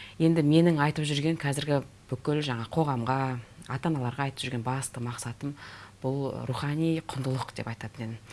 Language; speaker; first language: Kazakh; native; Kazakh